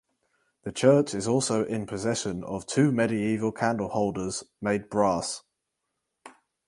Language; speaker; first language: English; native; English